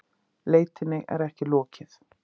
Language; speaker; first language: Icelandic; native; Icelandic